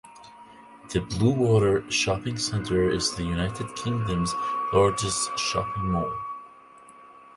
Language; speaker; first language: English; non-native, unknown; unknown